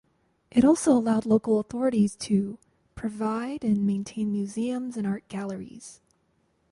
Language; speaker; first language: English; native; English